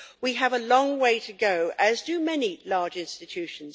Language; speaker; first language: English; native; English